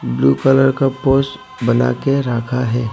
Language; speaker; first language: Hindi; non-native, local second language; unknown